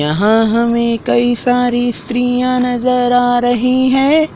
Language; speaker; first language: Hindi; native; Hindi